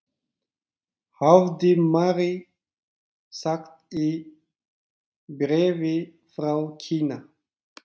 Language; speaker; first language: Icelandic; non-native, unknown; Turkish